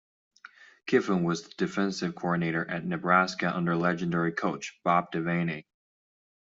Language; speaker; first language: English; non-native, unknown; Chinese